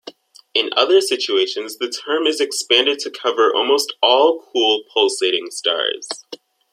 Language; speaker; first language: English; native; English